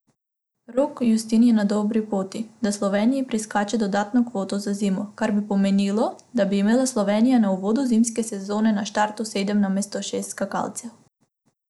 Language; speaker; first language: Slovenian; non-native, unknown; Macedonian